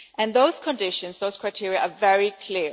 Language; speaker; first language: English; non-native, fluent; German